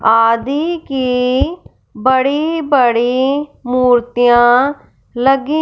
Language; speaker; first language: Hindi; non-native, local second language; Punjabi